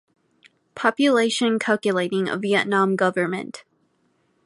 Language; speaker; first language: English; native; English